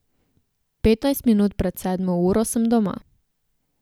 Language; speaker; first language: Slovenian; native; Slovenian